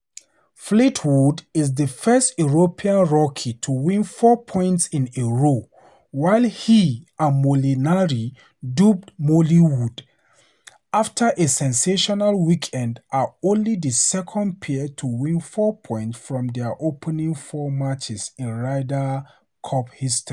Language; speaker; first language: English; non-native, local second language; Hausa